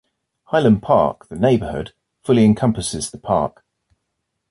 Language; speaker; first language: English; native; English